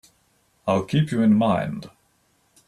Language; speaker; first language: English; native; English